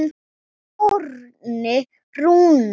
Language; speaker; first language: Icelandic; non-native, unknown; Thai